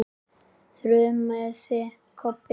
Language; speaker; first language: Icelandic; native; Icelandic